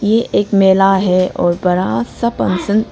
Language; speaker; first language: Hindi; non-native, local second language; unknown